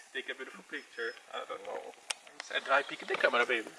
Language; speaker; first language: English; non-native, fluent; Portuguese